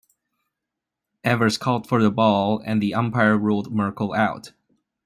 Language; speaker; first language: English; non-native, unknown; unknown